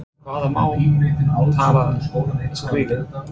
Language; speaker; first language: Icelandic; non-native, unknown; English